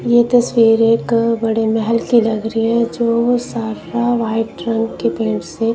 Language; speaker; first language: Hindi; non-native, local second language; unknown